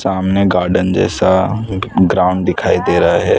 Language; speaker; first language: Hindi; non-native, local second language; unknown